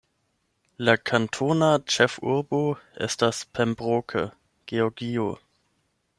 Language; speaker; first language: Esperanto; non-native, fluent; German